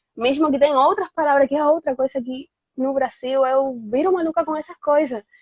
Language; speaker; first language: Portuguese; non-native, fluent; Spanish